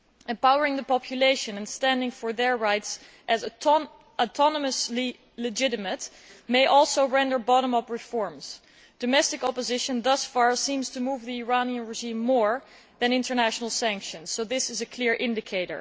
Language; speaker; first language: English; non-native, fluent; Dutch